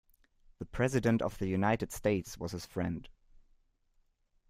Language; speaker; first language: English; non-native, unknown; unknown